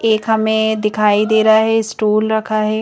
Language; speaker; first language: Hindi; native; Hindi